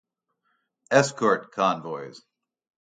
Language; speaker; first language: English; native; English